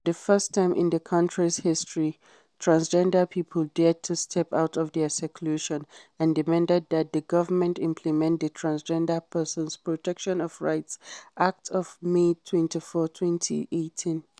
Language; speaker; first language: English; non-native, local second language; Hausa